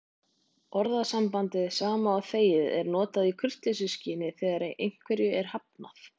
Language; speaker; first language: Icelandic; native; Icelandic